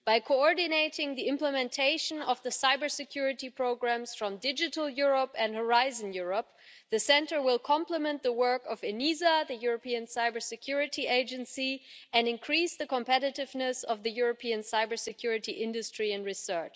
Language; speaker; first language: English; non-native, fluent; German